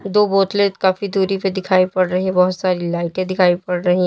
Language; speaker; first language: Hindi; native; Hindi